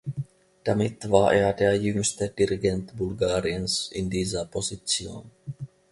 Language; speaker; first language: German; non-native, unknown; Finnish